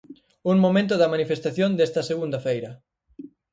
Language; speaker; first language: Galician; native; Galician